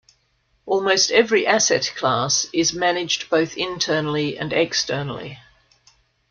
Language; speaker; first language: English; native; English